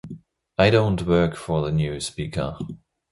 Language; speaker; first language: English; non-native, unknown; German